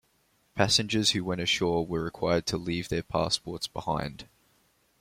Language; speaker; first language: English; native; English